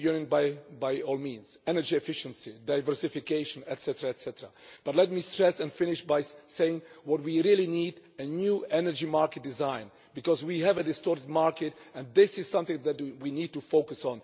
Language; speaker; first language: English; non-native, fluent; Czech